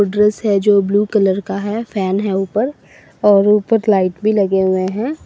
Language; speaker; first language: Hindi; non-native, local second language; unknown